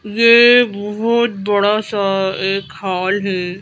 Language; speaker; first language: Hindi; native; Hindi